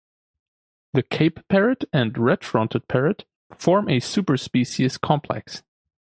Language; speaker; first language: English; non-native, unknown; German